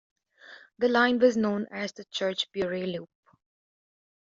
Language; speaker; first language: English; native; English